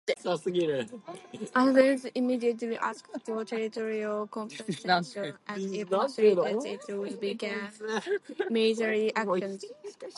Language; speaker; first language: English; native; English